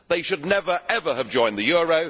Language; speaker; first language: English; native; English